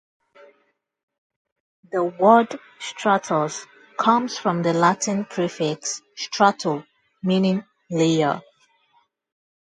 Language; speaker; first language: English; non-native, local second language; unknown